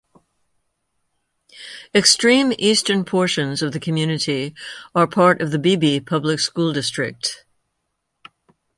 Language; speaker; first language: English; native; English